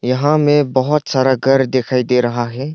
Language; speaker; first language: Hindi; non-native, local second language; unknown